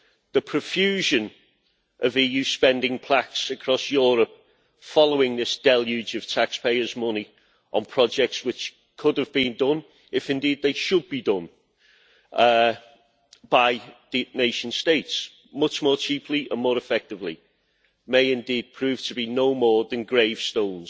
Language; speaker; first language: English; native; English